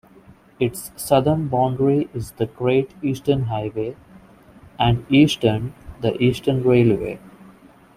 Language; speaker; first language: English; non-native, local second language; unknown